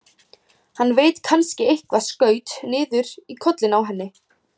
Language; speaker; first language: Icelandic; native; Icelandic